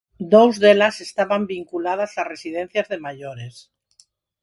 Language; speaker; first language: Galician; non-native, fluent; Spanish